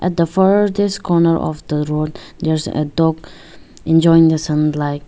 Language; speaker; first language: English; non-native, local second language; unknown